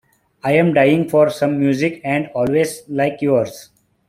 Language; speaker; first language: English; non-native, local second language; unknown